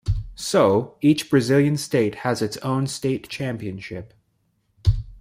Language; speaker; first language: English; native; English